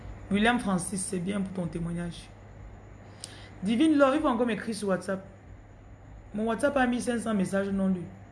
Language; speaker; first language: French; non-native, local second language; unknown